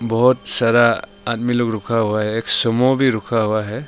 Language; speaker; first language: Hindi; non-native, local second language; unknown